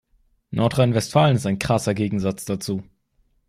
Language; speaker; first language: German; native; German